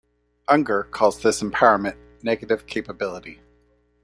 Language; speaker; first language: English; native; English